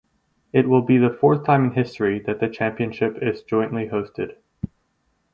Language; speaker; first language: English; native; English